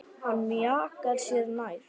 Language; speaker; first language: Icelandic; native; Icelandic